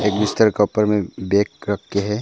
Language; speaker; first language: Hindi; non-native, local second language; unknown